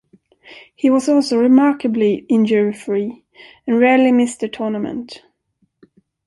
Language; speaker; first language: English; non-native, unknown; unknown